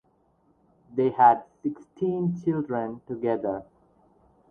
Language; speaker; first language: English; non-native, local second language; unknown